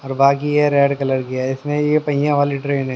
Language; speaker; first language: Hindi; native; Hindi